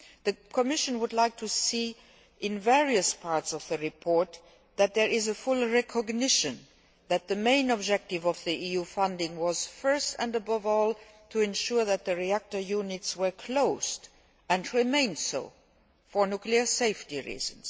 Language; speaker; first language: English; non-native, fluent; Luxembourgish